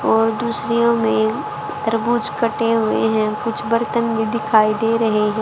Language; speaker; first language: Hindi; native; Hindi